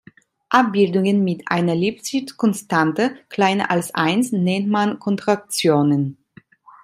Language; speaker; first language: German; non-native, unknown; Italian